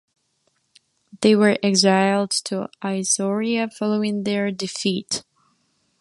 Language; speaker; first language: English; non-native, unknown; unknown